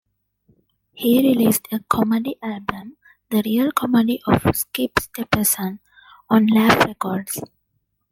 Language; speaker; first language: English; non-native, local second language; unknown